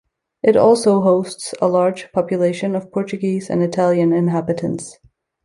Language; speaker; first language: English; native; English